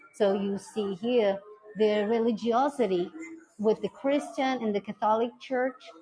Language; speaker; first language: English; non-native, fluent; Portuguese